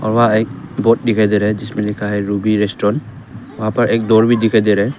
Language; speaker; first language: Hindi; non-native, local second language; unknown